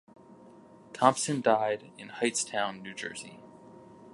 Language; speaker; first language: English; native; English